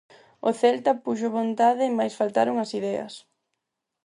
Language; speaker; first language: Galician; non-native, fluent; Spanish